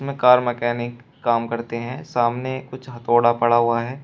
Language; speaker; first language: Hindi; native; Hindi